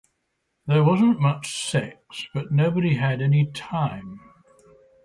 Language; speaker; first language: English; native; English